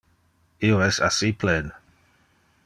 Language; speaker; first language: Interlingua; non-native, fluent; Dutch